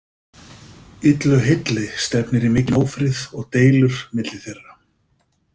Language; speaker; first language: Icelandic; native; Icelandic